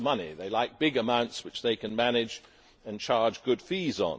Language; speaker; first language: English; native; English